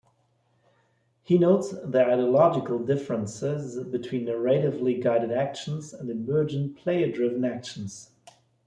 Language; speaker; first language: English; non-native, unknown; German